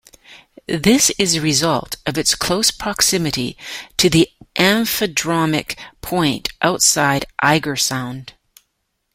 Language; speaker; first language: English; native; English